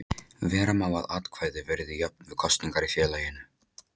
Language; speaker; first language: Icelandic; non-native, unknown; Polish